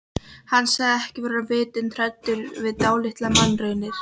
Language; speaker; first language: Icelandic; non-native, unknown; Polish